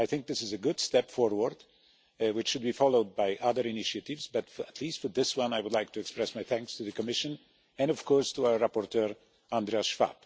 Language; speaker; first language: English; non-native, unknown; Polish